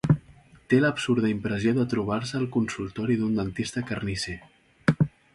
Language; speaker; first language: Catalan; native; Catalan